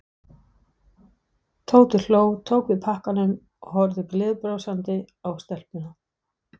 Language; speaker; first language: Icelandic; non-native, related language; Danish